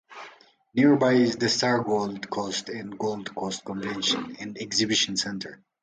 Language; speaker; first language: English; non-native, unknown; Amharic